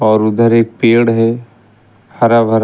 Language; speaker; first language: Hindi; native; Hindi